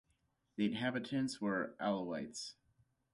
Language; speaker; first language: English; native; English